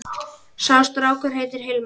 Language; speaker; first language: Icelandic; native; Icelandic